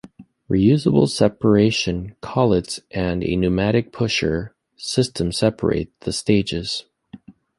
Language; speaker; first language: English; native; English